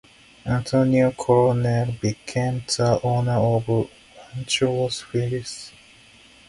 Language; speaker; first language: English; non-native, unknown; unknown